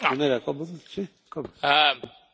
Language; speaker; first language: English; native; English